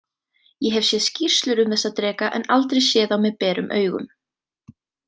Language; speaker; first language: Icelandic; native; Icelandic